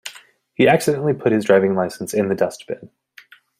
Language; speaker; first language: English; native; English